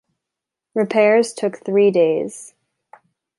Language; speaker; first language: English; native; English